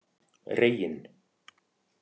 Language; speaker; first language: Icelandic; native; Icelandic